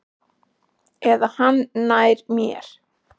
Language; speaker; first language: Icelandic; native; Icelandic